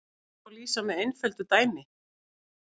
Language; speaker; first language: Icelandic; native; Icelandic